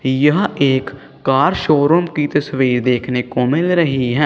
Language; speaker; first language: Hindi; non-native, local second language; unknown